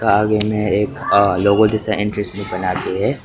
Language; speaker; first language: Hindi; non-native, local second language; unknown